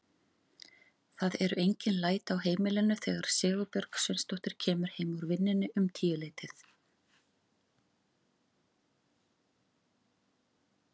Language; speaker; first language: Icelandic; native; Icelandic